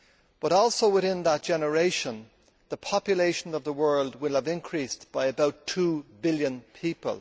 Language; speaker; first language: English; native; English